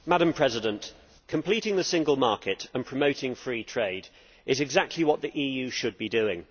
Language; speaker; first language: English; native; English